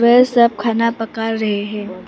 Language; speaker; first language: Hindi; non-native, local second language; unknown